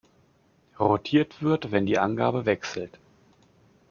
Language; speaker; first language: German; native; German